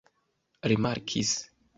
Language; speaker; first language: Esperanto; non-native, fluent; Kinyarwanda